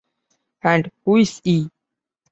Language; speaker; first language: English; non-native, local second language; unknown